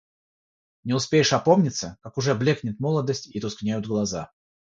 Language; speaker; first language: Russian; non-native, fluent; Georgian